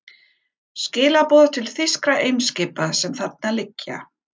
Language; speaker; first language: Icelandic; non-native, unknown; German